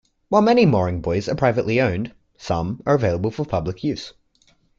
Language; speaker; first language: English; native; English